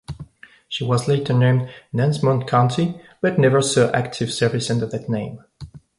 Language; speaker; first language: English; non-native, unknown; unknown